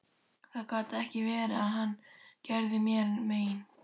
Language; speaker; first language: Icelandic; native; Icelandic